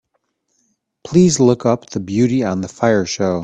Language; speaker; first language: English; native; English